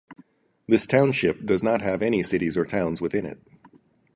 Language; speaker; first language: English; native; English